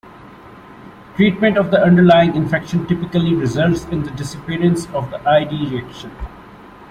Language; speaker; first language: English; non-native, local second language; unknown